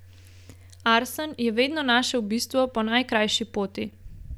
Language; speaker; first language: Slovenian; native; Slovenian